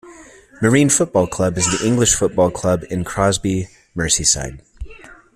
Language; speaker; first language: English; native; English